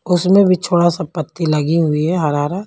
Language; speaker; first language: Hindi; non-native, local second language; Punjabi